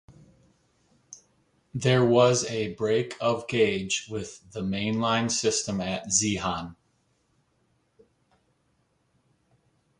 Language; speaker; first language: English; native; English